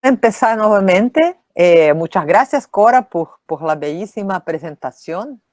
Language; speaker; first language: Spanish; non-native, related language; Portuguese